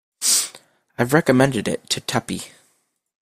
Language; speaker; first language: English; native; English